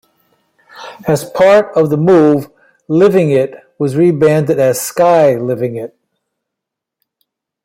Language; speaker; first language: English; native; English